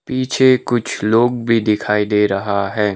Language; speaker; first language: Hindi; non-native, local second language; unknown